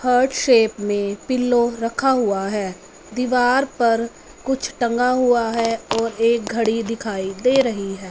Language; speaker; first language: Hindi; non-native, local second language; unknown